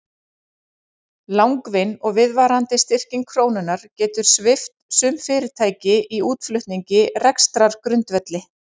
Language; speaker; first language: Icelandic; native; Icelandic